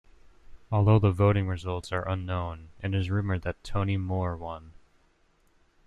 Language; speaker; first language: English; native; English